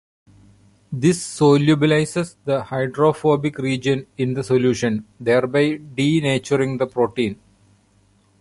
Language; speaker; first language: English; non-native, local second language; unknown